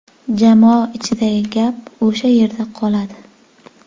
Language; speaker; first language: Uzbek; native; Uzbek